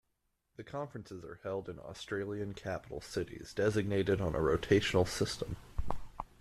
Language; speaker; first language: English; native; English